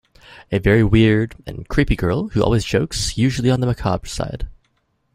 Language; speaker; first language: English; native; English